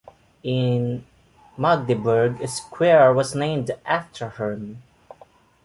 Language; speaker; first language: English; non-native, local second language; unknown